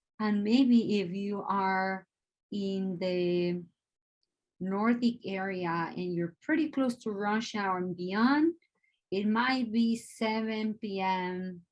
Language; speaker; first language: English; non-native, fluent; Spanish